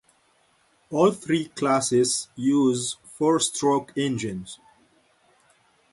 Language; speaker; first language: English; non-native, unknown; Arabic